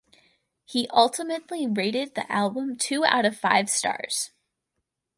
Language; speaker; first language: English; native; English